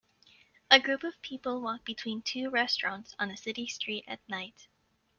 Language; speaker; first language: English; native; English